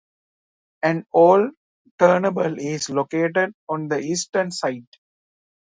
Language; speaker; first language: English; non-native, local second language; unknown